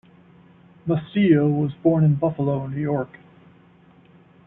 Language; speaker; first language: English; native; English